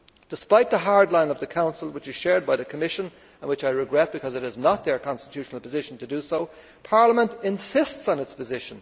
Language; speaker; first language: English; native; English